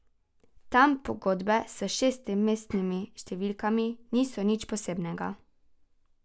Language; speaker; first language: Slovenian; native; Slovenian